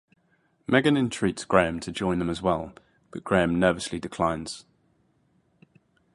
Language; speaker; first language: English; native; English